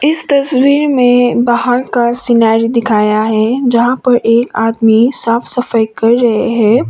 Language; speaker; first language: Hindi; non-native, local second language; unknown